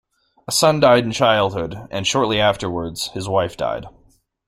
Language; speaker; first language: English; native; English